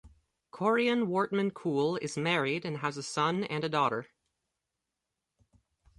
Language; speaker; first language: English; native; English